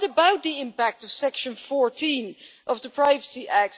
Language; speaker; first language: English; non-native, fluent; Dutch